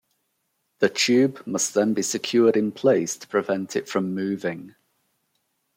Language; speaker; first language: English; native; English